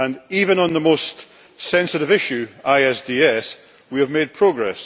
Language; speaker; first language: English; native; English